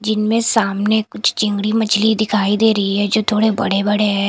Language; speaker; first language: Hindi; non-native, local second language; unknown